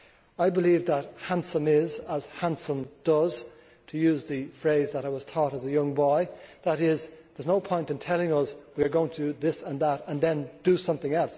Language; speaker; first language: English; native; English